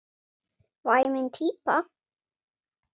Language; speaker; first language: Icelandic; non-native, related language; Swedish